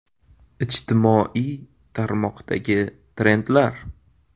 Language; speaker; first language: Uzbek; native; Uzbek